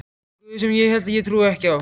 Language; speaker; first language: Icelandic; native; Icelandic